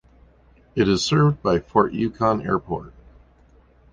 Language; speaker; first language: English; native; English